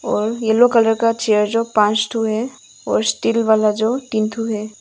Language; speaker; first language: Hindi; non-native, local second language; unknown